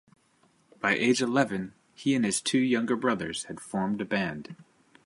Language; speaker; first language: English; native; English